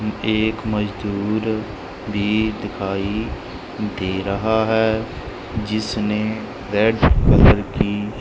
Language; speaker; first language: Hindi; non-native, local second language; Punjabi